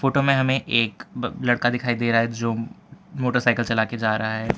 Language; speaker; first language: Hindi; non-native, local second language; Gujarati